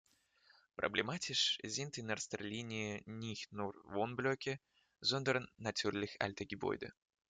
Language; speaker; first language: German; non-native, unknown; Russian